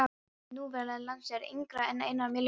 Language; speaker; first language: Icelandic; non-native, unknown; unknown